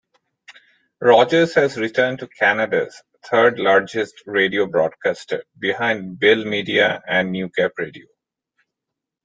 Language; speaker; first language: English; non-native, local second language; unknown